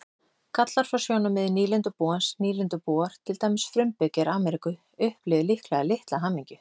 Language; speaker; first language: Icelandic; native; Icelandic